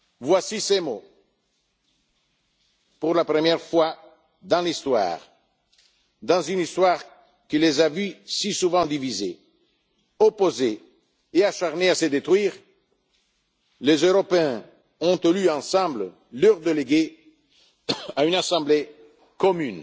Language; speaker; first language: French; non-native, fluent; Italian